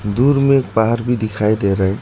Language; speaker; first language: Hindi; non-native, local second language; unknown